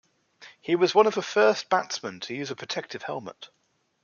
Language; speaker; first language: English; native; English